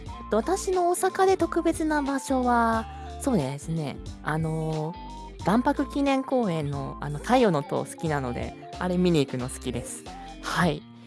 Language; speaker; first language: Japanese; native; Japanese